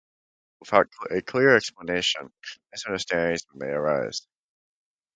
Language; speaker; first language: English; native; English